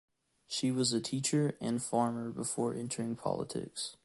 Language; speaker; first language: English; native; English